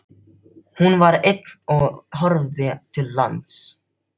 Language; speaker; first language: Icelandic; non-native, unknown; Filipino